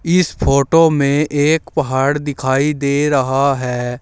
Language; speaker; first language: Hindi; native; Hindi